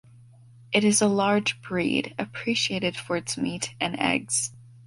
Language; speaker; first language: English; native; English